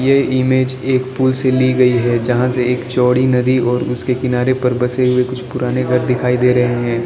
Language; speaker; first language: Hindi; non-native, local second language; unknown